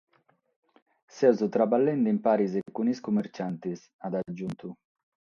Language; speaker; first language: Sardinian; non-native, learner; Catalan